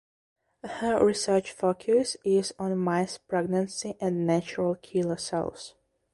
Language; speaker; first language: English; non-native, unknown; Belarusian